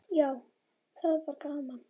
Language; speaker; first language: Icelandic; native; Icelandic